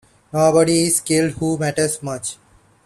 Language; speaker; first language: English; non-native, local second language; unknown